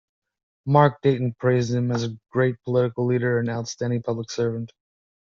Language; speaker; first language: English; native; English